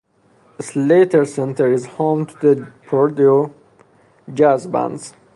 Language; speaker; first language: English; non-native, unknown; Persian